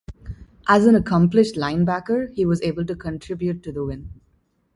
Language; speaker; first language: English; non-native, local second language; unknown